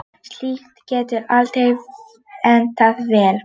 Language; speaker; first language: Icelandic; non-native, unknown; Polish